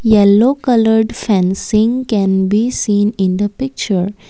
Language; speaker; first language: English; non-native, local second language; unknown